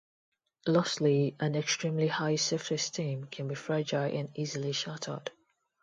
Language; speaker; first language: English; non-native, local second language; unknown